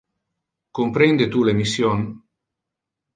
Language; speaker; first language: Interlingua; non-native, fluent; Italian